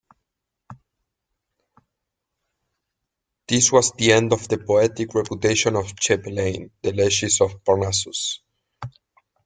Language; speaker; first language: English; non-native, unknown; Spanish